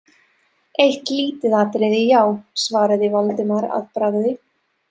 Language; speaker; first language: Icelandic; non-native, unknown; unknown